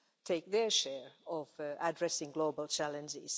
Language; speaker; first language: English; non-native, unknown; Finnish